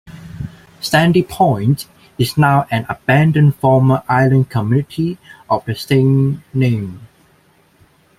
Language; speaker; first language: English; non-native, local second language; Cantonese